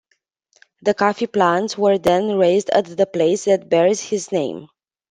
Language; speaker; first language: English; non-native, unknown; Romanian